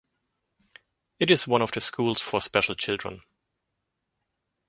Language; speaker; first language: English; native; English